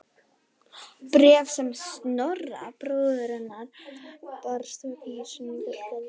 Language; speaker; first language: Icelandic; native; Icelandic